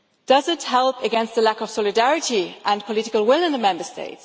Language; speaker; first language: English; non-native, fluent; German